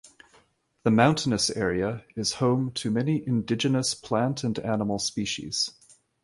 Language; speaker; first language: English; native; English